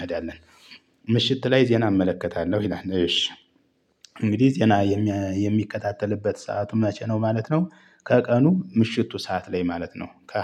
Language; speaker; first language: Amharic; native; Amharic